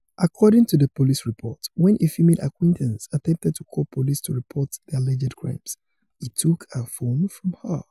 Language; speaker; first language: English; non-native, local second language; Yoruba